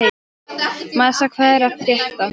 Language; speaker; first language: Icelandic; non-native, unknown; Polish